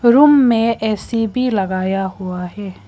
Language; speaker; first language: Hindi; non-native, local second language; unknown